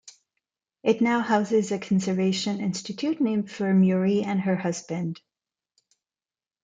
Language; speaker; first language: English; non-native, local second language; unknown